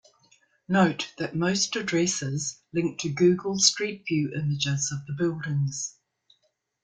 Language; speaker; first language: English; native; English